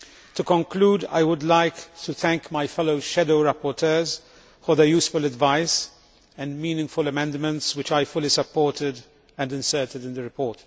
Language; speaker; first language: English; non-native, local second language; Maltese